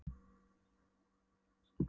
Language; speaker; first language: Icelandic; non-native, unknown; Polish